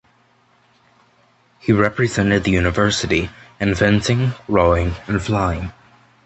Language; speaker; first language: English; native; English